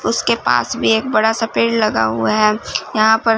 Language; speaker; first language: Hindi; non-native, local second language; Punjabi